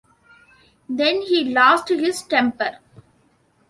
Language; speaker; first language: English; non-native, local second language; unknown